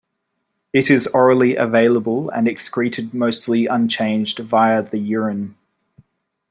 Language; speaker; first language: English; native; English